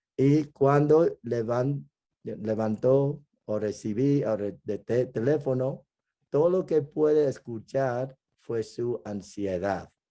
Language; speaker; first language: Spanish; non-native, fluent; Vietnamese